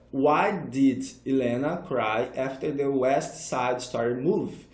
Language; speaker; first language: English; non-native, fluent; Portuguese